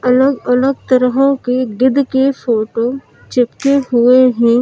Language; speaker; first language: Hindi; native; Hindi